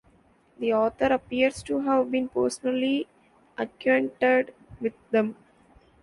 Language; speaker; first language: English; non-native, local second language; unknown